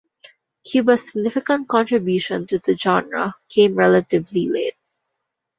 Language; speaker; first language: English; non-native, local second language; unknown